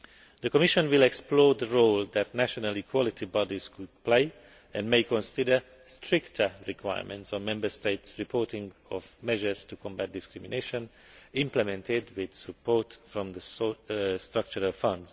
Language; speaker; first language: English; non-native, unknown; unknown